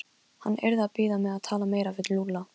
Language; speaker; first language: Icelandic; non-native, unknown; Polish